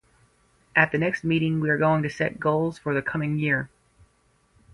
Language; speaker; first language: English; native; English